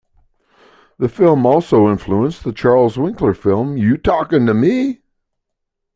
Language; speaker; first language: English; native; English